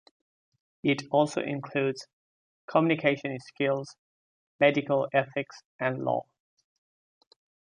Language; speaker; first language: English; non-native, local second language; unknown